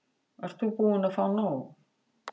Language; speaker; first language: Icelandic; native; Icelandic